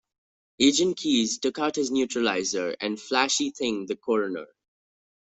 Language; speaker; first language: English; non-native, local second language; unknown